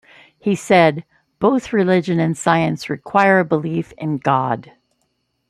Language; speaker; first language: English; native; English